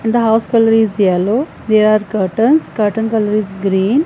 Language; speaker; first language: English; non-native, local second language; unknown